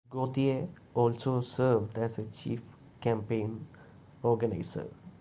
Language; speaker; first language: English; non-native, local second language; Malayalam